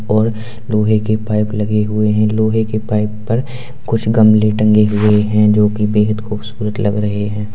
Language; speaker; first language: Hindi; native; Hindi